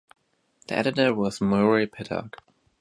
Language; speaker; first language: English; native; English